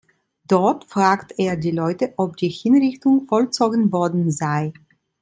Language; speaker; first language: German; non-native, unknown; Italian